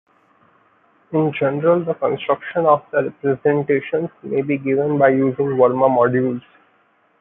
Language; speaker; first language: English; non-native, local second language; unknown